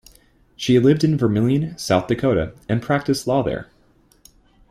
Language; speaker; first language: English; native; English